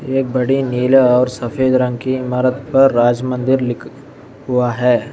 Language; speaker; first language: Hindi; non-native, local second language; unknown